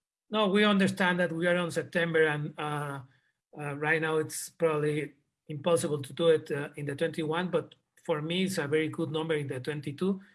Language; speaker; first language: English; non-native, fluent; Spanish